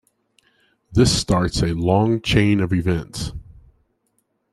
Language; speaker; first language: English; native; English